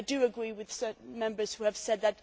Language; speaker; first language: English; non-native, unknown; Swedish